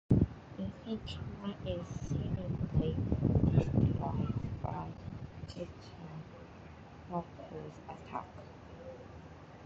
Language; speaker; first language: English; non-native, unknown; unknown